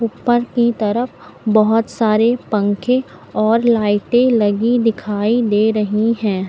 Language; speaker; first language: Hindi; native; Hindi